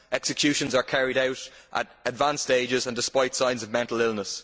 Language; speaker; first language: English; native; English